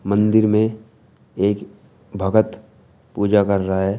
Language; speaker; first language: Hindi; native; Hindi